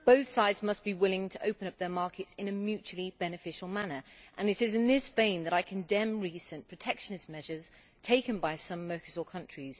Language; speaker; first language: English; native; English